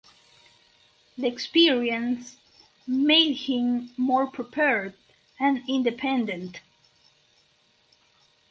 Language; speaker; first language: English; non-native, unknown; Spanish